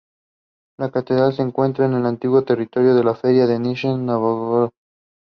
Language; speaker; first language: English; non-native, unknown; Spanish